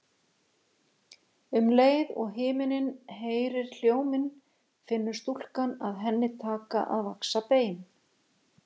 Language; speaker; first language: Icelandic; native; Icelandic